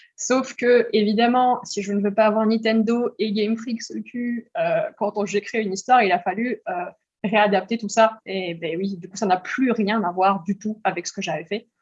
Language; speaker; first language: French; early bilingual, heritage; French